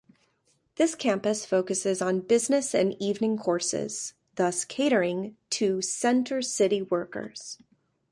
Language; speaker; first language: English; native; English